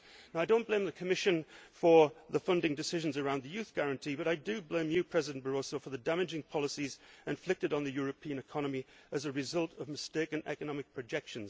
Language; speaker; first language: English; native; English